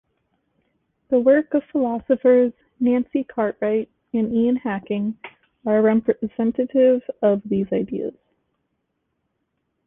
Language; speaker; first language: English; native; English